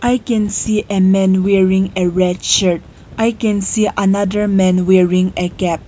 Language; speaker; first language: English; non-native, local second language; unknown